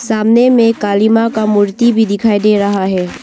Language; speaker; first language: Hindi; non-native, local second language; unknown